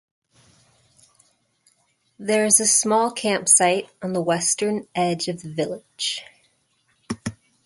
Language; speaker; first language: English; native; English